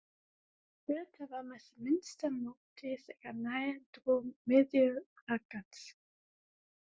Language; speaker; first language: Icelandic; non-native, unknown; German